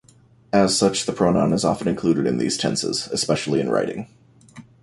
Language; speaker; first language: English; native; English